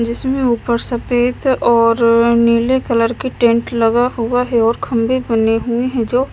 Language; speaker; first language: Hindi; non-native, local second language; Punjabi